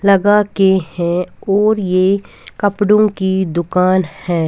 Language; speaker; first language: Hindi; non-native, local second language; Punjabi